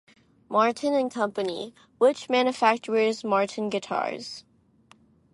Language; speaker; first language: English; non-native, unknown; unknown